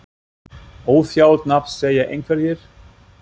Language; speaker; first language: Icelandic; non-native, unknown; German